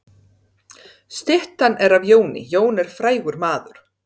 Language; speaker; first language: Icelandic; non-native, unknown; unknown